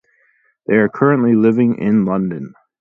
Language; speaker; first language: English; native; English